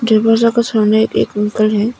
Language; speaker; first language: Hindi; non-native, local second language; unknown